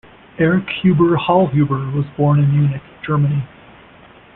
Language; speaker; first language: English; native; English